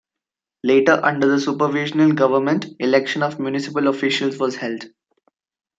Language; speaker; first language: English; non-native, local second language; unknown